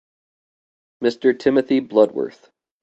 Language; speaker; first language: English; native; English